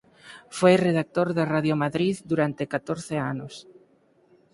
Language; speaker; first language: Galician; native; Galician